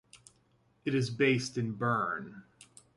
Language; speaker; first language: English; native; English